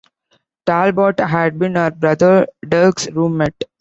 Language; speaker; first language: English; non-native, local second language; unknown